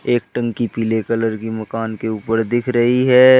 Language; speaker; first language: Hindi; native; Hindi